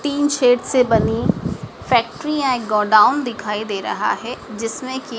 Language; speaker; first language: Hindi; native; Hindi